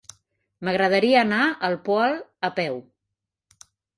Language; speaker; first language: Catalan; native; Catalan